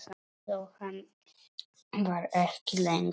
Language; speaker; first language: Icelandic; non-native, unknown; Polish